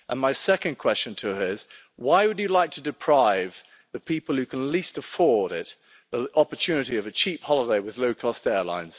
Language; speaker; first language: English; native; English